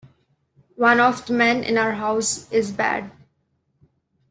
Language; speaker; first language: English; non-native, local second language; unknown